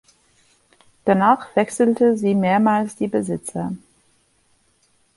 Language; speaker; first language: German; non-native, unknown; English